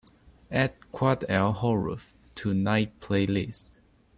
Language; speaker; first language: English; non-native, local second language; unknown